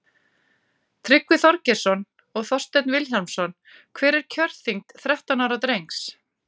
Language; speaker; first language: Icelandic; native; Icelandic